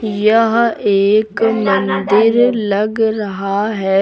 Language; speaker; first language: Hindi; native; Hindi